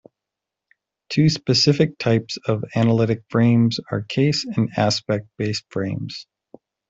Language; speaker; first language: English; native; English